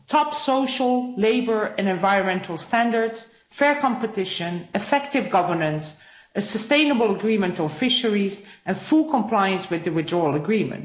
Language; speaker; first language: English; non-native, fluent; Dutch